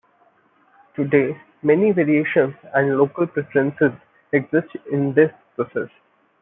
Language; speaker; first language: English; non-native, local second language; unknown